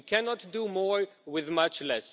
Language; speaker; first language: English; non-native, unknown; Romanian